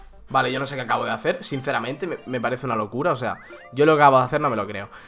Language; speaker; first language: Spanish; native; Spanish